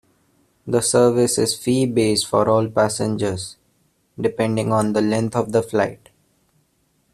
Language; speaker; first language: English; non-native, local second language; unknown